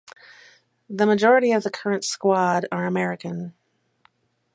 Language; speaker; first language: English; native; English